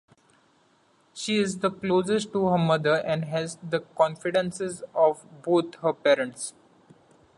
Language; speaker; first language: English; non-native, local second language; Marathi